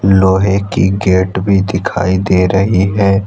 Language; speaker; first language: Hindi; non-native, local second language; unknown